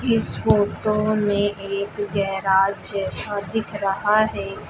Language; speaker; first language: Hindi; native; Hindi